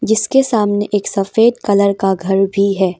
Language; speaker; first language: Hindi; non-native, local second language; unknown